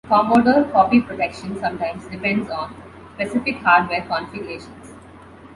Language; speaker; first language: English; non-native, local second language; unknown